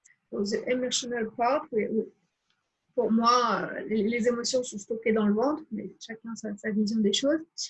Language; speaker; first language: French; native; French